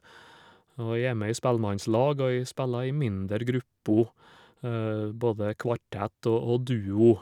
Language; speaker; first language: Norwegian; native; Norwegian